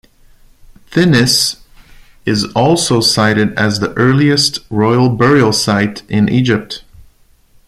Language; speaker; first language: English; non-native, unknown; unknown